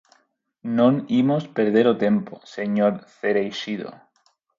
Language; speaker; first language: Galician; non-native, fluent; Spanish